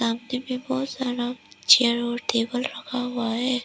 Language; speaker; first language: Hindi; non-native, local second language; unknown